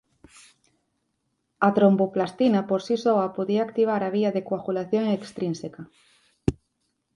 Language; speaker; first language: Galician; native; Galician